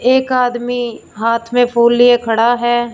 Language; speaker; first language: Hindi; non-native, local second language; Punjabi